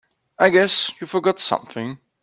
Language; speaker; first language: English; non-native, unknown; German